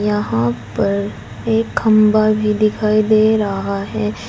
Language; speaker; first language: Hindi; native; Hindi